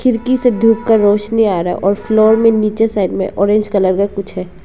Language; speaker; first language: Hindi; non-native, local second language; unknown